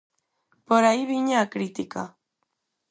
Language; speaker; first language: Galician; non-native, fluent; Spanish